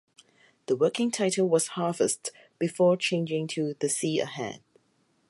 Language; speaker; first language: English; non-native, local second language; Cantonese